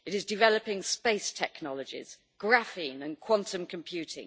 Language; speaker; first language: English; native; English